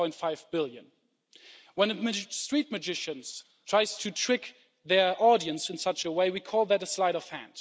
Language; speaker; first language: English; non-native, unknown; German